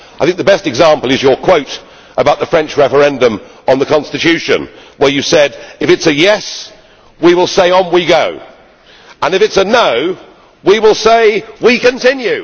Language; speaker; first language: English; native; English